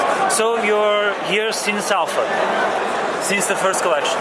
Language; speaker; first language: English; non-native, fluent; Portuguese